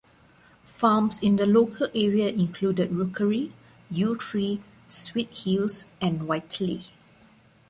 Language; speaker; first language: English; non-native, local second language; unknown